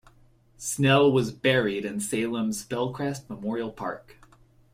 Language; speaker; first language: English; native; English